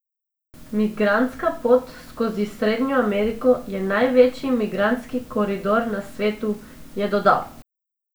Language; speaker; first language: Slovenian; non-native, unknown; Macedonian